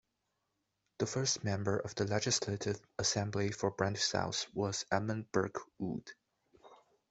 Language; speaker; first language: English; non-native, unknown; Chinese